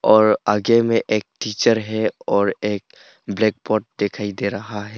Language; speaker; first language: Hindi; non-native, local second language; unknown